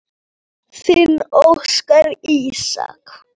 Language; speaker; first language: Icelandic; non-native, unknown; Polish